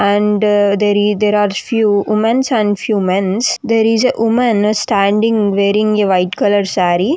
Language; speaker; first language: English; non-native, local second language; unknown